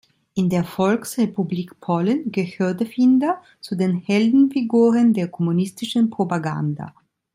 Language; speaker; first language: German; non-native, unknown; Italian